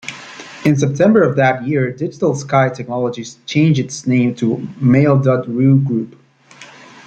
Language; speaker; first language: English; native; English